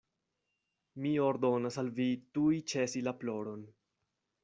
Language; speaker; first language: Esperanto; non-native, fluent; Spanish